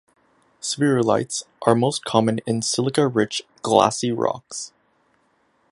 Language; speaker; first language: English; native; English